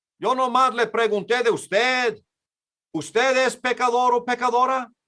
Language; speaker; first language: Spanish; non-native, fluent; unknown